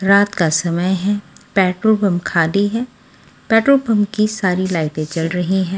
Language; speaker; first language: Hindi; native; Hindi